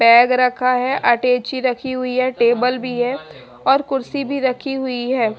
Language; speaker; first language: Hindi; native; Hindi